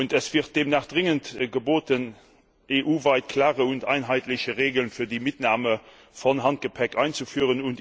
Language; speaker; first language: German; non-native, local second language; Luxembourgish